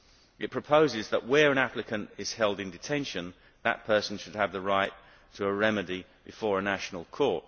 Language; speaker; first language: English; native; English